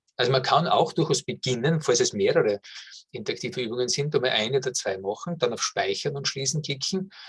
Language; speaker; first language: German; native; German